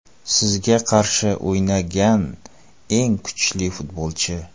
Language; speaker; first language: Uzbek; non-native, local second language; Kara-Kalpak